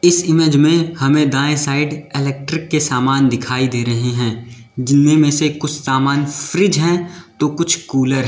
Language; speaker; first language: Hindi; native; Hindi